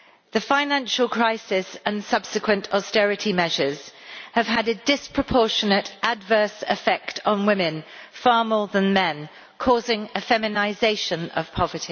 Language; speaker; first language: English; native; English